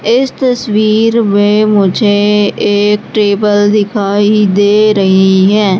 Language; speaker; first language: Hindi; native; Hindi